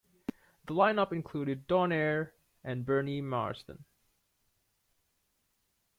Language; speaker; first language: English; native; English